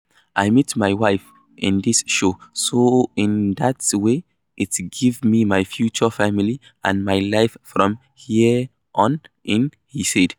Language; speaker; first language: English; non-native, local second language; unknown